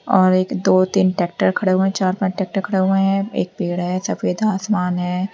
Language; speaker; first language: Hindi; native; Hindi